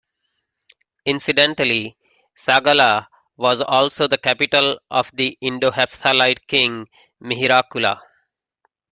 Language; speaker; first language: English; native; English